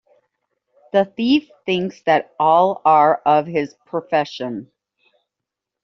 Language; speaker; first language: English; native; English